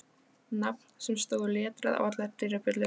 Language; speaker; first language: Icelandic; non-native, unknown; Polish